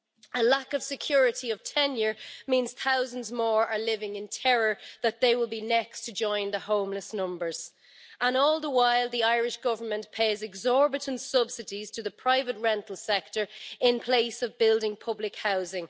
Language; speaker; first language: English; native; English